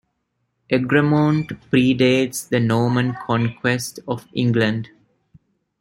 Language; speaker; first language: English; non-native, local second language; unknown